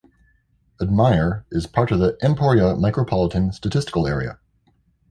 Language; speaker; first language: English; native; English